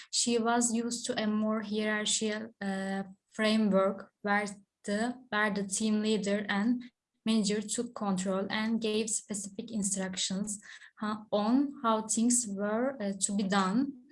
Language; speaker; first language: English; non-native, learner; Turkish